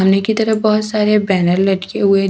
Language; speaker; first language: Hindi; native; Hindi